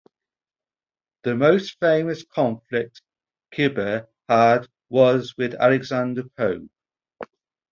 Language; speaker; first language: English; native; English